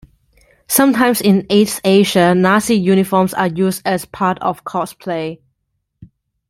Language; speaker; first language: English; non-native, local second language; Cantonese